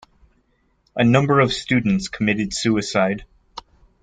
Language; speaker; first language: English; native; English